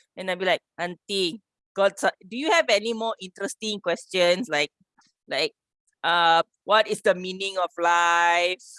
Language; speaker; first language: English; non-native, local second language; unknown